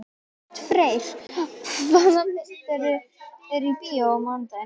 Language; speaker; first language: Icelandic; native; Icelandic